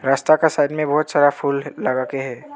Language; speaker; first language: Hindi; non-native, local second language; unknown